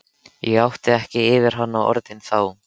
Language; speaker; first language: Icelandic; native; Icelandic